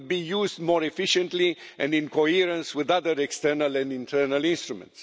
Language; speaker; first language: English; non-native, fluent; Romanian